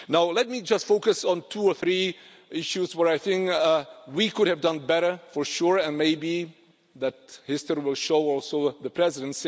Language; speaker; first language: English; non-native, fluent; Czech